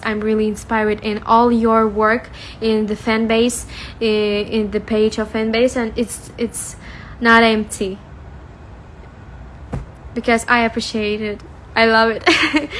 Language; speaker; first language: English; non-native, fluent; Russian